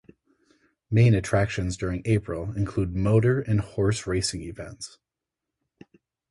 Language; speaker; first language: English; native; English